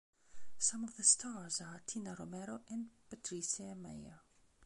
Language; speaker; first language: English; non-native, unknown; Belarusian